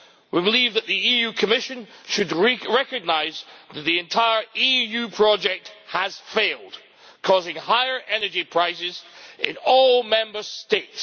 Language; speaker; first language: English; native; English